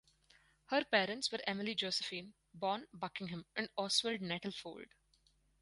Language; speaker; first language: English; non-native, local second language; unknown